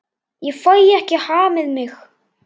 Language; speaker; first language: Icelandic; native; Icelandic